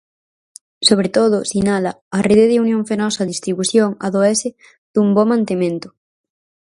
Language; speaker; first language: Galician; native; Galician